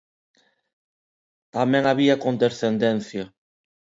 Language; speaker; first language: Galician; non-native, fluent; Spanish